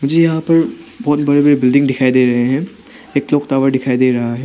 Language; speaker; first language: Hindi; non-native, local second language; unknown